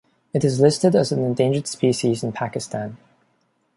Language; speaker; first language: English; non-native, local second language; Cantonese